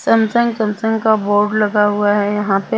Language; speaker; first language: Hindi; non-native, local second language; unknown